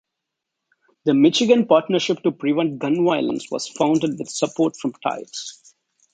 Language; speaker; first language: English; non-native, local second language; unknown